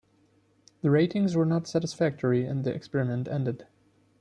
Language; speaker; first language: English; non-native, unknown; German